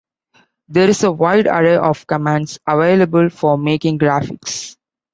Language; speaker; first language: English; non-native, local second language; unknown